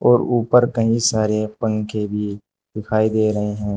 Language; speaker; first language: Hindi; native; Hindi